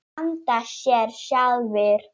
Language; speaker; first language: Icelandic; non-native, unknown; Polish